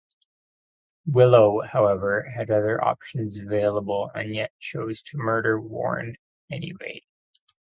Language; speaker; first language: English; native; English